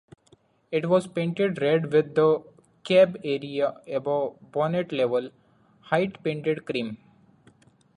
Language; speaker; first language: English; non-native, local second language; Marathi